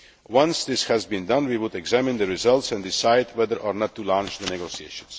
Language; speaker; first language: English; non-native, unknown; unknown